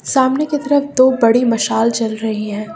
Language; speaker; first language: Hindi; native; Hindi